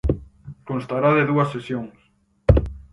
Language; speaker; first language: Galician; native; Galician